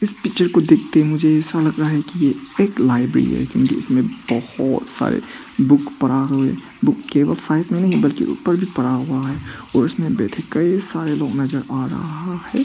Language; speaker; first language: Hindi; non-native, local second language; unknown